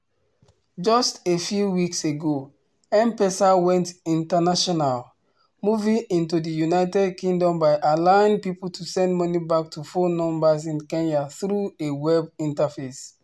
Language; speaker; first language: English; non-native, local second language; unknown